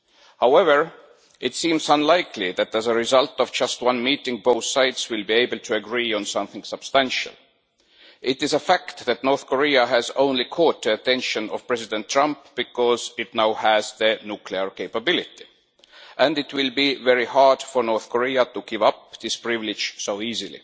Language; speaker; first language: English; non-native, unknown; Estonian